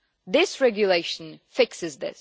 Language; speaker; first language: English; non-native, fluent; Czech